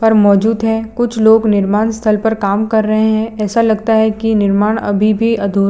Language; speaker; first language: Hindi; non-native, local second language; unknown